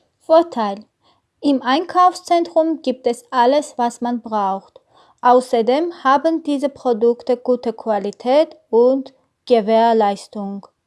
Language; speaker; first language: German; non-native, learner; Armenian